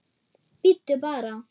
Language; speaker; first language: Icelandic; non-native, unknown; German